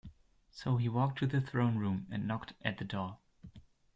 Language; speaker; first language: English; non-native, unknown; German